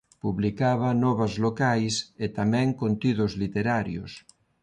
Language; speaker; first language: Galician; non-native, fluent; Spanish